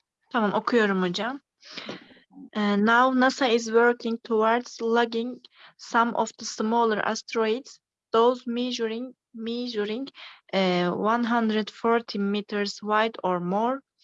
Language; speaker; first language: English; non-native, learner; Turkish